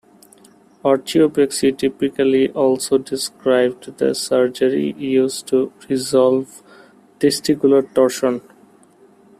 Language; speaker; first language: English; non-native, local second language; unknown